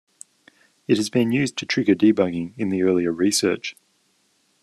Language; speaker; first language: English; native; English